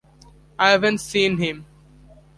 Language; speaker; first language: English; native; English